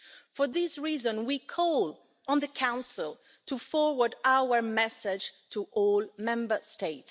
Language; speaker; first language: English; non-native, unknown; Italian